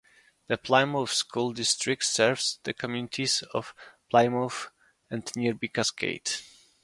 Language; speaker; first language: English; non-native, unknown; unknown